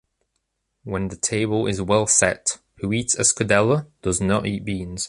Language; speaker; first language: English; native; English